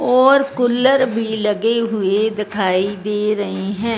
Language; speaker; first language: Hindi; non-native, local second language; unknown